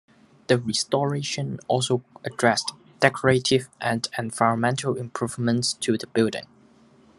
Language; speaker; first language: English; non-native, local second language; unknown